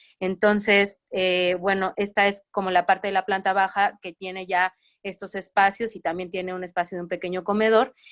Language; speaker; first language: Spanish; native; Spanish